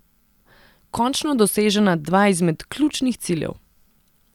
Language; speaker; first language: Slovenian; non-native, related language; Serbian